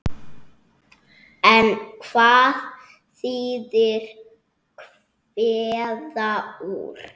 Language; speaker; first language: Icelandic; native; Icelandic